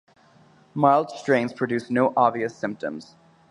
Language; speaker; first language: English; native; English